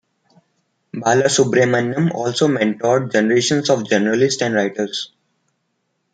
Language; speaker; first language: English; non-native, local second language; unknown